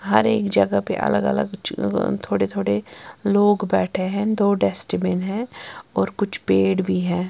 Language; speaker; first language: Hindi; non-native, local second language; Punjabi